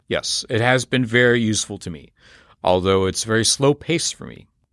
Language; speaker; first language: English; native; English